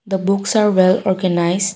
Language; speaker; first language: English; non-native, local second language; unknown